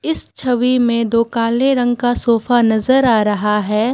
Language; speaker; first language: Hindi; non-native, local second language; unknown